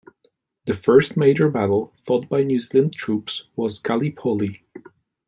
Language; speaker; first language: English; non-native, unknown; Polish